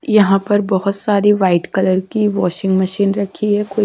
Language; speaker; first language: Hindi; non-native, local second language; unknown